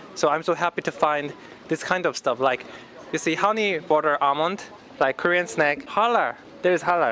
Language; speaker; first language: English; non-native, learner; Korean